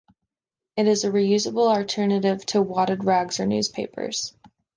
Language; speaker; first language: English; native; English